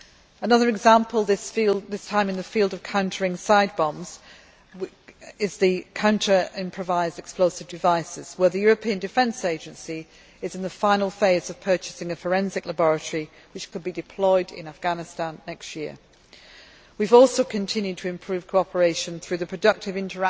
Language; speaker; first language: English; native; English